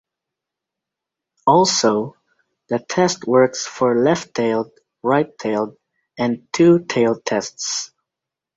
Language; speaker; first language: English; native; English